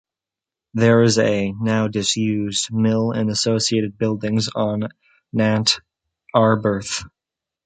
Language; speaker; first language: English; native; English